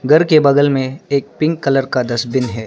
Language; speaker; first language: Hindi; non-native, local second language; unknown